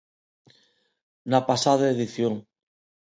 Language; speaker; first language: Galician; non-native, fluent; Spanish